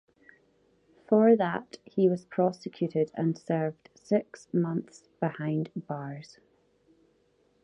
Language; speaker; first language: English; native; English